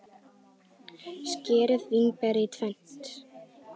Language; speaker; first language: Icelandic; native; Icelandic